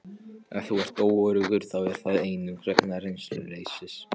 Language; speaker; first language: Icelandic; non-native, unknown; Polish